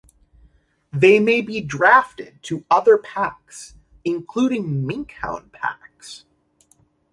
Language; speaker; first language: English; native; English